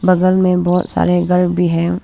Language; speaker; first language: Hindi; early bilingual, other home language; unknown